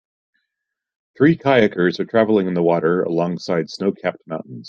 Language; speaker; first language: English; native; English